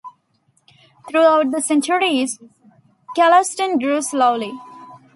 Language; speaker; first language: English; non-native, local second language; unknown